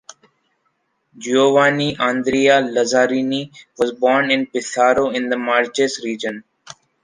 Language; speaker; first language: English; non-native, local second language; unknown